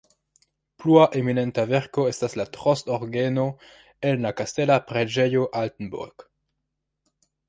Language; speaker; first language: Esperanto; non-native, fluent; French